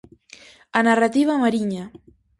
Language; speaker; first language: Galician; native; Galician